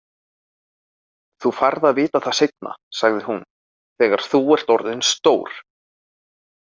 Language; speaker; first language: Icelandic; native; Icelandic